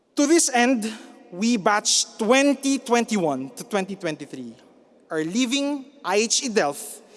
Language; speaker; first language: English; non-native, local second language; Filipino